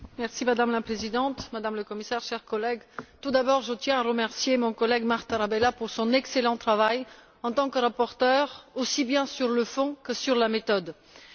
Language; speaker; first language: French; non-native, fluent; Bulgarian